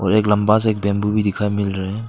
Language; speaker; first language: Hindi; non-native, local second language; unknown